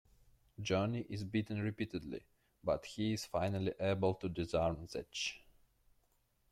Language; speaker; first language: English; non-native, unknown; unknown